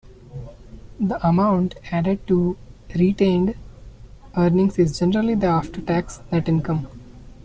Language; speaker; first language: English; non-native, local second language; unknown